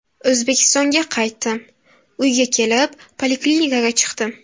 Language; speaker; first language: Uzbek; native; Uzbek